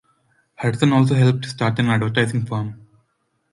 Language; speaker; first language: English; non-native, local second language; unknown